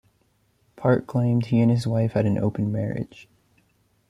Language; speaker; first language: English; native; English